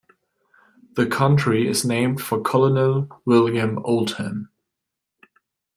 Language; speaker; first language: English; non-native, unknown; German